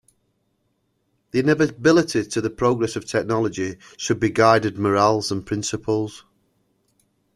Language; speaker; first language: English; native; English